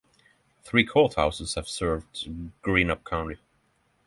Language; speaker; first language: English; non-native, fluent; Norwegian